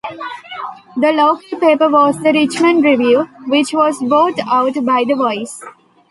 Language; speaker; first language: English; non-native, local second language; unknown